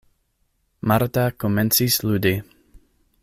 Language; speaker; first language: Esperanto; non-native, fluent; English